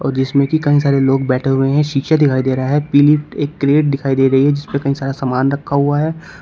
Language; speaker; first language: Hindi; native; Hindi